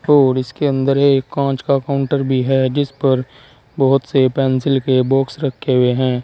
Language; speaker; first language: Hindi; native; Hindi